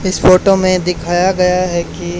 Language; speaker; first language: Hindi; native; Hindi